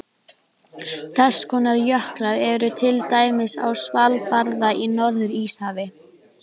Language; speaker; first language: Icelandic; native; Icelandic